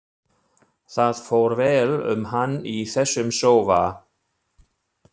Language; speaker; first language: Icelandic; non-native, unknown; German